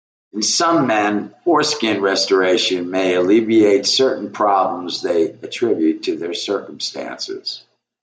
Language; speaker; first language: English; native; English